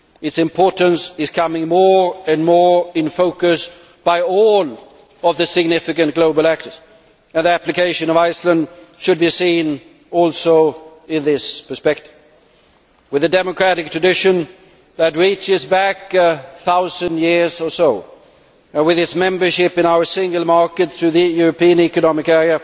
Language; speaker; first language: English; non-native, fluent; Swedish